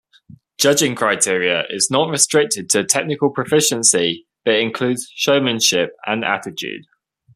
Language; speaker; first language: English; native; English